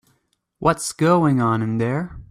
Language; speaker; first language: English; native; English